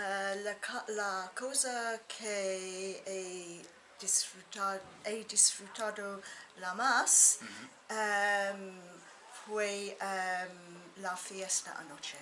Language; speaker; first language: Spanish; non-native, learner; English